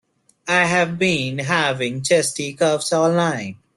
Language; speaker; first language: English; non-native, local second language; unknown